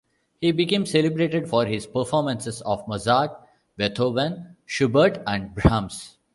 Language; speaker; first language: English; non-native, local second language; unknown